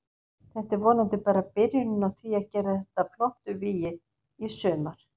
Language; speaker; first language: Icelandic; native; Icelandic